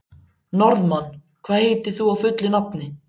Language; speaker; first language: Icelandic; native; Icelandic